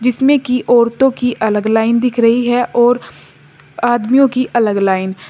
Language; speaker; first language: Hindi; native; Hindi